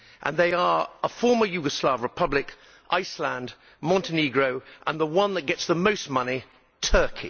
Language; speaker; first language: English; native; English